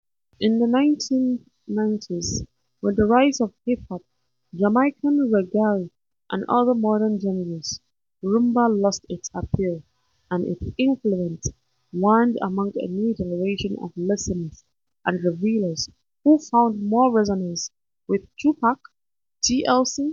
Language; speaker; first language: English; non-native, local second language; Hausa